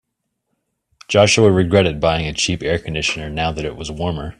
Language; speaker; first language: English; native; English